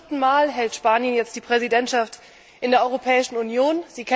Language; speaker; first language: German; native; German